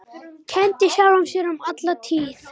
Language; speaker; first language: Icelandic; non-native, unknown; Romanian